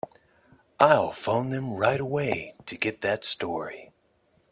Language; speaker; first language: English; native; English